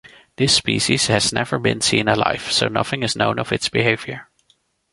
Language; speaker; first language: English; non-native, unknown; Dutch